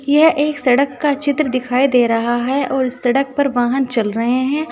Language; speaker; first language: Hindi; native; Hindi